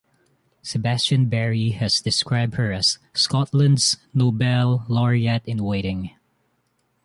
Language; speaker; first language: English; non-native, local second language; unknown